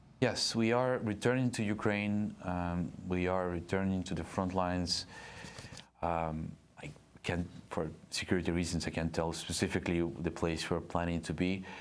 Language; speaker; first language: English; non-native, fluent; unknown